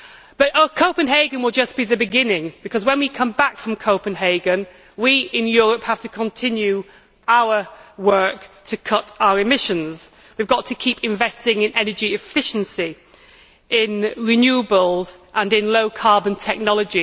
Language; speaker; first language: English; native; English